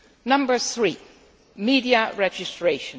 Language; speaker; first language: English; non-native, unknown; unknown